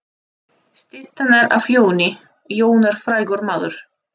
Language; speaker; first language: Icelandic; non-native, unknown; Russian